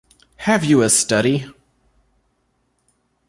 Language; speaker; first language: English; native; English